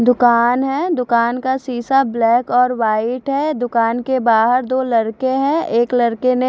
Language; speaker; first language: Hindi; non-native, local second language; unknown